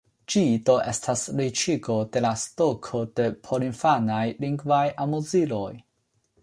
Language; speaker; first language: Esperanto; non-native, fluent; Chinese